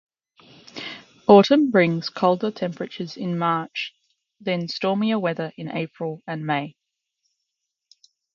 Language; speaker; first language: English; native; English